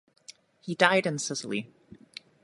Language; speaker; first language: English; native; English